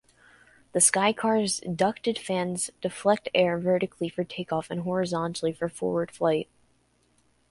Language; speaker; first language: English; native; English